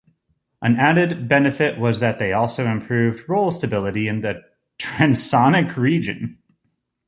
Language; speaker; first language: English; native; English